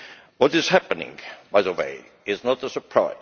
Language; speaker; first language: English; non-native, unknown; Estonian